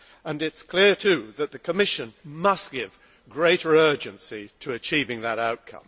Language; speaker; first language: English; native; English